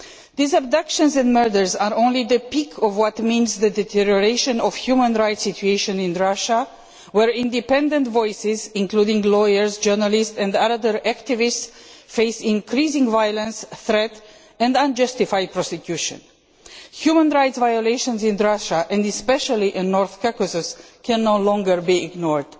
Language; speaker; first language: English; non-native, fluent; Romanian